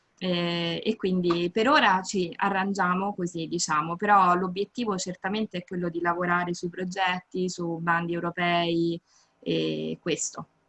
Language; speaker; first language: Italian; native; Italian